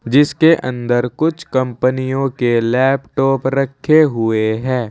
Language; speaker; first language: Hindi; native; Hindi